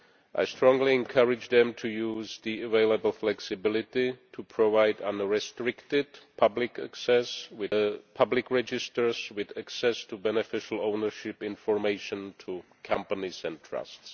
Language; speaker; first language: English; non-native, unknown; Czech